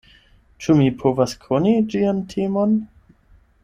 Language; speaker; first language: Esperanto; non-native, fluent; German